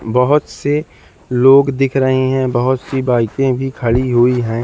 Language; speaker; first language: Hindi; native; Hindi